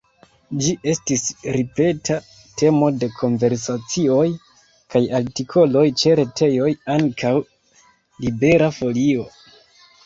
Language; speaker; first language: Esperanto; non-native, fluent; Kinyarwanda